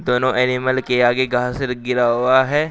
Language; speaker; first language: Hindi; native; Hindi